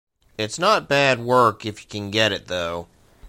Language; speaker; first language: English; native; English